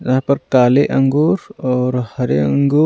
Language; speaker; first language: Hindi; non-native, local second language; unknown